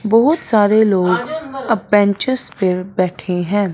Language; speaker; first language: Hindi; non-native, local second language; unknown